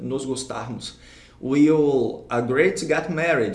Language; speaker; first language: English; non-native, fluent; Portuguese